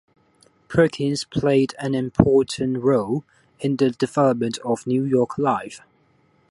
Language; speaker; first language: English; non-native, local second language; Cantonese